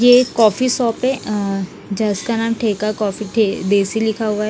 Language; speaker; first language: Hindi; non-native, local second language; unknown